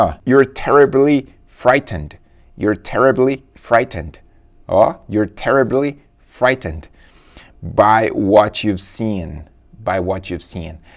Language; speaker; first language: English; non-native, fluent; Portuguese